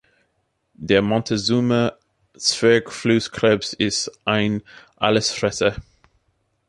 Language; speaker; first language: German; non-native, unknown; English